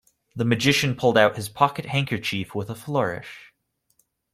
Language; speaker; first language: English; native; English